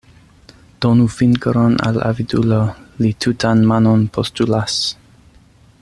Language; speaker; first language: Esperanto; non-native, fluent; English